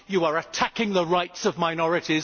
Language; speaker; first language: English; native; English